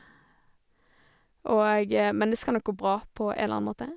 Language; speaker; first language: Norwegian; native; Norwegian